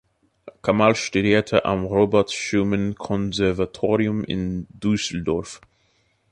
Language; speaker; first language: German; non-native, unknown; English